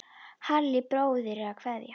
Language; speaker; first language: Icelandic; native; Icelandic